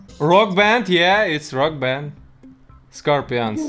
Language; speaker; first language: English; non-native, fluent; Russian